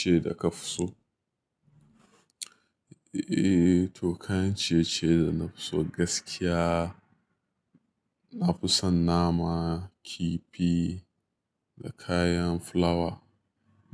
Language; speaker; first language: Hausa; native; Hausa